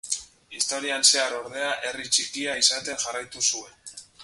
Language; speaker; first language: Basque; native; Basque